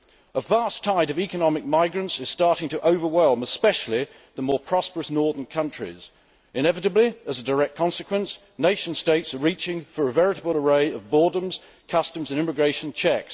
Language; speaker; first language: English; native; English